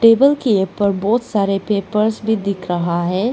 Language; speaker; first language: Hindi; non-native, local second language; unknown